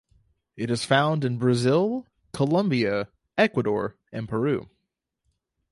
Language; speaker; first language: English; native; English